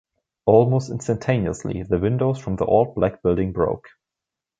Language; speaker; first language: English; non-native, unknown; German